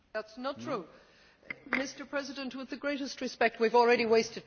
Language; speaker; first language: English; native; English